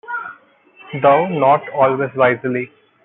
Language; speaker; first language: English; non-native, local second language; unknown